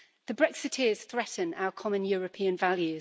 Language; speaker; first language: English; native; English